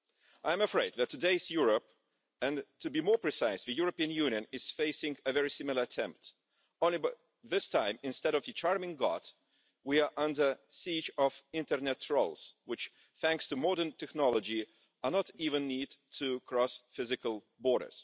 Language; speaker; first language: English; non-native, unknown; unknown